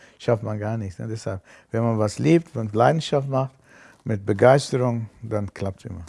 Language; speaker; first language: German; non-native, fluent; Arabic